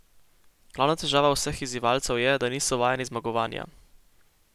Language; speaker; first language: Slovenian; native; Slovenian